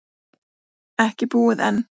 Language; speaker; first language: Icelandic; native; Icelandic